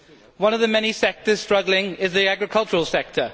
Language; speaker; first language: English; native; English